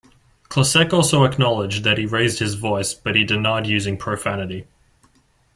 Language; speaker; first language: English; native; English